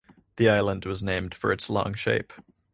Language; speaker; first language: English; native; English